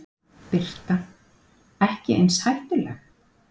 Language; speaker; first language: Icelandic; native; Icelandic